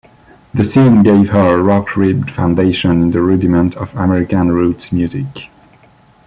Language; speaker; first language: English; non-native, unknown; French